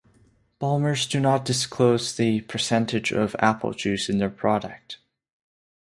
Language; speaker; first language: English; non-native, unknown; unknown